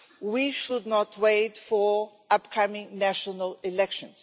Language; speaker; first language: English; non-native, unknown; Portuguese